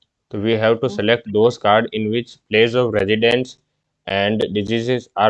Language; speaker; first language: English; non-native, local second language; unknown